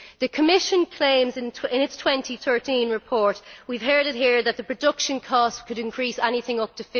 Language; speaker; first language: English; native; English